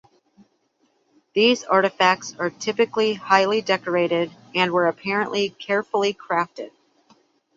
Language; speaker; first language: English; native; English